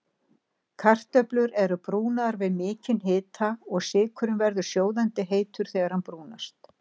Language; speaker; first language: Icelandic; native; Icelandic